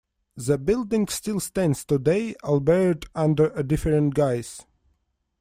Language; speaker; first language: English; non-native, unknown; Russian